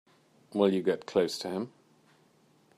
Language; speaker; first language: English; native; English